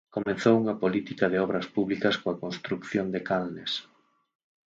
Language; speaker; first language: Galician; native; Galician